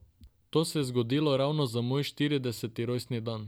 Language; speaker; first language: Slovenian; non-native, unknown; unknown